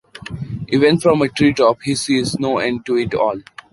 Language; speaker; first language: English; non-native, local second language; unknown